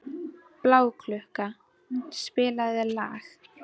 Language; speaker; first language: Icelandic; native; Icelandic